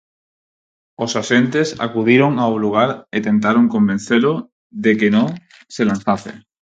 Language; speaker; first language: Galician; non-native, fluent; Spanish